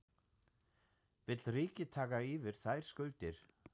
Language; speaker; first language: Icelandic; non-native, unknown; German